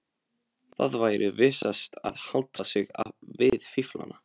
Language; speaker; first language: Icelandic; non-native, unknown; Polish